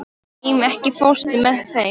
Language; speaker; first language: Icelandic; non-native, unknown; Polish